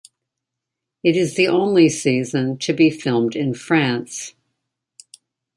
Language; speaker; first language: English; native; English